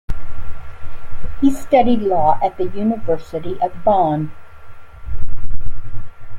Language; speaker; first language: English; native; English